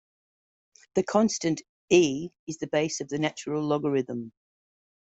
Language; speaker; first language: English; native; English